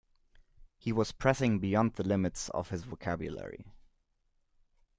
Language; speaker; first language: English; non-native, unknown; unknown